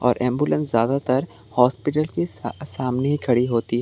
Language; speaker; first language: Hindi; non-native, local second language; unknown